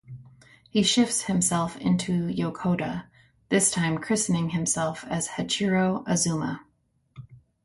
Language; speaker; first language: English; native; English